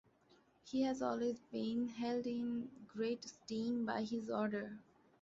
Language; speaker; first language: English; non-native, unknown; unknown